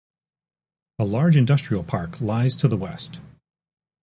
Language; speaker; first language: English; native; English